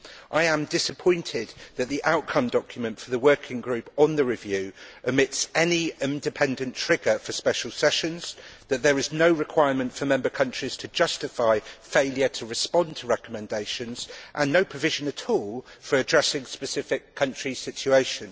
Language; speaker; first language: English; native; English